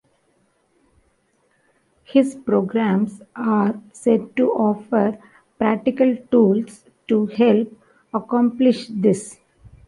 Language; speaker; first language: English; non-native, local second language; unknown